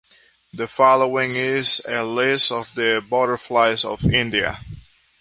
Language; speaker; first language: English; native; English